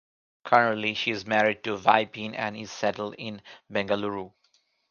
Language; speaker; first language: English; non-native, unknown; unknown